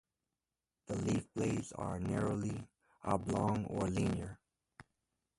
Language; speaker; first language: English; native; English